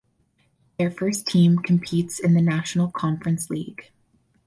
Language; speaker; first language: English; native; English